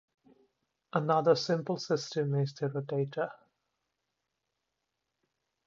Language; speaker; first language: English; non-native, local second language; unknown